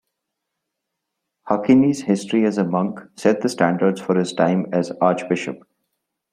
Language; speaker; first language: English; non-native, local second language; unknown